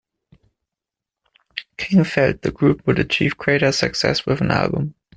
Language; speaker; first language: English; non-native, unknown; German